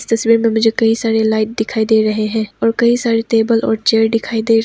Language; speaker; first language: Hindi; non-native, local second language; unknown